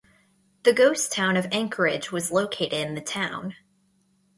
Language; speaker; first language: English; native; English